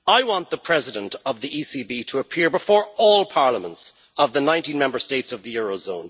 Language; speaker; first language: English; native; English